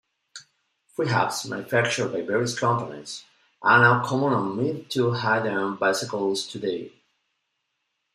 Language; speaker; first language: English; non-native, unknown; Spanish